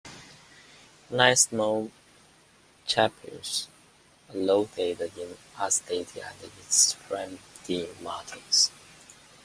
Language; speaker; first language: English; non-native, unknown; Chinese